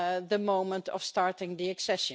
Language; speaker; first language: English; non-native, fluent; Dutch